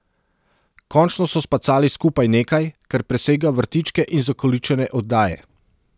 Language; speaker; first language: Slovenian; non-native, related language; Serbian